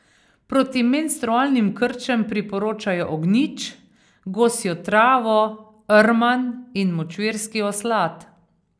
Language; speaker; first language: Slovenian; native; Slovenian